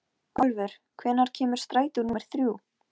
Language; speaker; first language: Icelandic; non-native, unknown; Polish